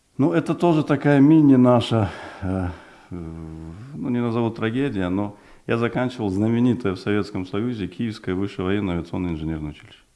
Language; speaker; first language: Russian; non-native, local second language; Uzbek